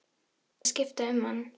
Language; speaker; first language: Icelandic; non-native, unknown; Filipino